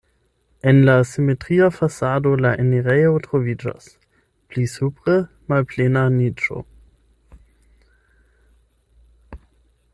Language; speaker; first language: Esperanto; non-native, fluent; German